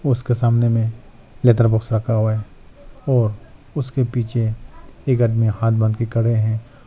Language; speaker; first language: Hindi; non-native, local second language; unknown